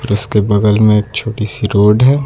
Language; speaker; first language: Hindi; native; Hindi